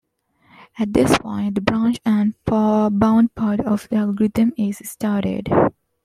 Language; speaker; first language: English; non-native, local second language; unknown